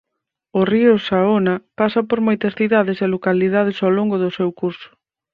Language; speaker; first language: Galician; native; Galician